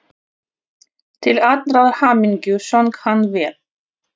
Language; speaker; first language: Icelandic; non-native, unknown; Russian